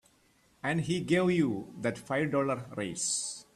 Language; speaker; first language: English; non-native, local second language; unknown